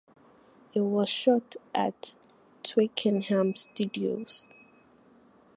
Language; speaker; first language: English; non-native, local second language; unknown